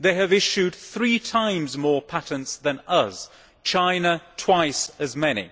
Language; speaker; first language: English; native; English